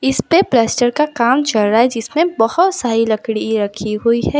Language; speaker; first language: Hindi; non-native, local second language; Gujarati